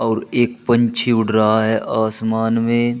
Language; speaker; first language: Hindi; native; Hindi